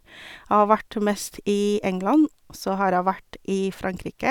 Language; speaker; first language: Norwegian; non-native, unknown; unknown